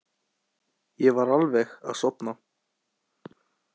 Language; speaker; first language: Icelandic; native; Icelandic